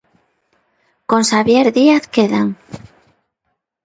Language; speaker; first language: Galician; non-native, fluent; Spanish